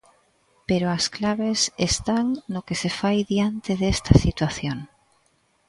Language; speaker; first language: Galician; native; Galician